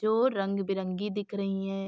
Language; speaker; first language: Hindi; native; Hindi